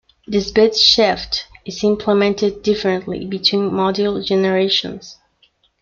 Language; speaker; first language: English; non-native, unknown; Spanish